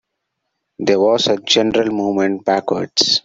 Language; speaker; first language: English; non-native, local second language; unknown